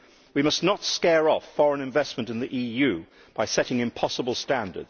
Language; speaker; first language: English; native; English